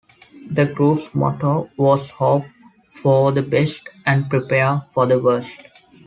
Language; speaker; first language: English; non-native, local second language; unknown